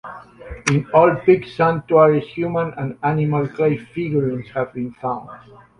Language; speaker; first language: English; native; English